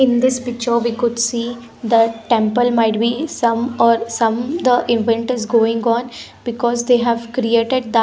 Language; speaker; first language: English; non-native, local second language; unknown